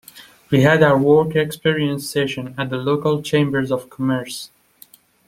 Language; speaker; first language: English; non-native, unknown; Persian